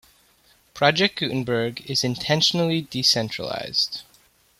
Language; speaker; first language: English; native; English